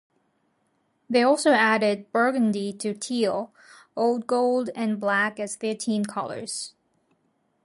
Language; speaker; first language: English; non-native, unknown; Japanese